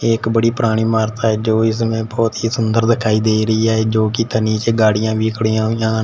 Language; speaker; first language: Hindi; non-native, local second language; Punjabi